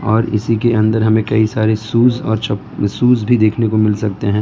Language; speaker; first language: Hindi; non-native, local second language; Gujarati